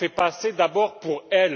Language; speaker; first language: French; native; French